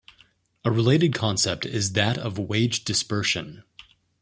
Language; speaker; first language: English; native; English